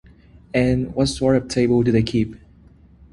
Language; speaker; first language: English; native; English